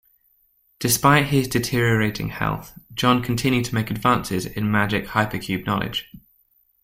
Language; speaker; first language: English; native; English